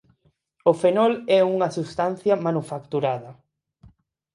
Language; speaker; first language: Galician; non-native, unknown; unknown